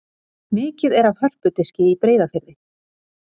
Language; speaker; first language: Icelandic; native; Icelandic